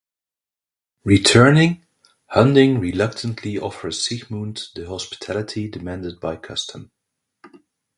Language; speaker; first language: English; non-native, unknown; Dutch